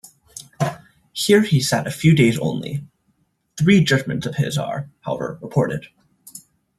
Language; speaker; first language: English; native; English